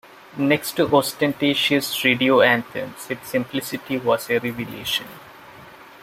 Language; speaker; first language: English; non-native, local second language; Malayalam